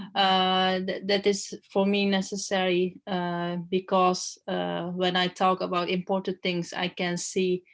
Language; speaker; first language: English; non-native, learner; Turkish